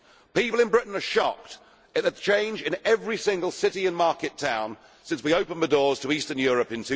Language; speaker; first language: English; native; English